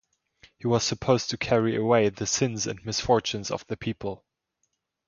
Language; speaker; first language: English; non-native, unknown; German